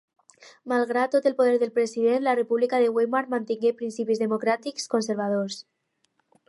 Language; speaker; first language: Catalan; non-native, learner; Spanish